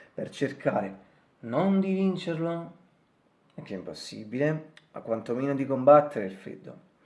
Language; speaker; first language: Italian; native; Italian